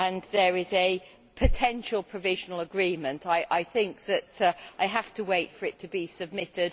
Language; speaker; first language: English; native; English